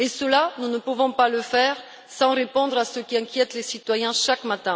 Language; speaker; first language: French; non-native, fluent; Bulgarian